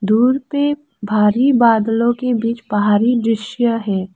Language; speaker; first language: Hindi; non-native, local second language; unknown